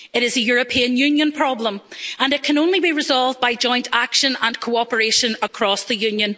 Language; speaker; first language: English; native; English